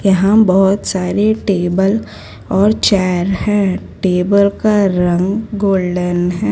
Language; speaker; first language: Hindi; non-native, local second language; Gujarati